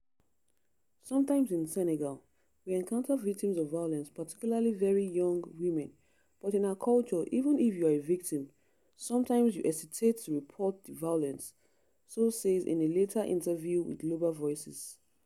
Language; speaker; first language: English; non-native, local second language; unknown